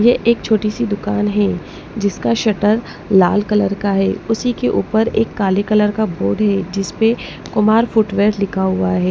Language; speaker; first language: Hindi; non-native, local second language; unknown